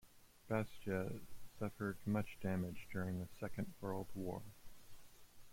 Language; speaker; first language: English; native; English